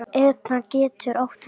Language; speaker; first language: Icelandic; native; Icelandic